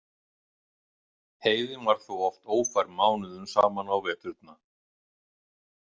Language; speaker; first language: Icelandic; native; Icelandic